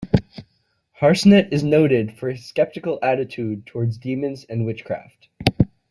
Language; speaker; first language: English; native; English